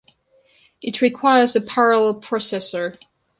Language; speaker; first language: English; non-native, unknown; Georgian